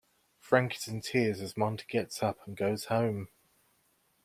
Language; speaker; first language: English; native; English